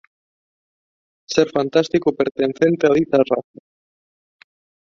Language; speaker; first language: Galician; non-native, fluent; Spanish